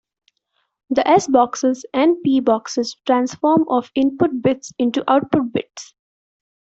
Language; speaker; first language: English; non-native, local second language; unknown